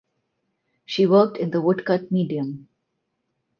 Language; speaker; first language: English; non-native, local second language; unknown